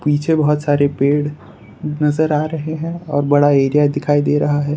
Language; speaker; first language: Hindi; non-native, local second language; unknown